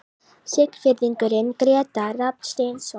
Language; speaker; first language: Icelandic; native; Icelandic